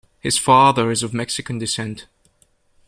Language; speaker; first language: English; native; English